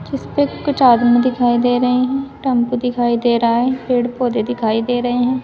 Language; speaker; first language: Hindi; native; Hindi